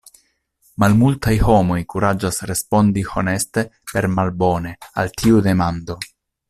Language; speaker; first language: Esperanto; non-native, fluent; Italian